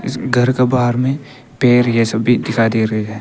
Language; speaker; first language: Hindi; non-native, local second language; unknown